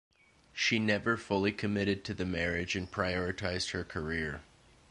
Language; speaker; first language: English; native; English